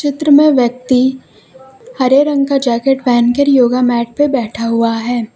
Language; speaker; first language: Hindi; native; Hindi